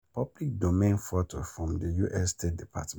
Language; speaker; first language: English; non-native, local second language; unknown